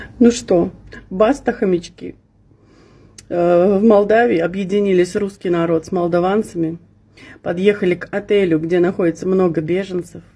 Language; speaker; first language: Russian; native; Russian